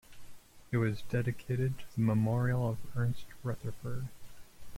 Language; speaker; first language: English; native; English